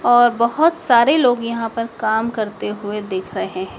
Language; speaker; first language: Hindi; native; Hindi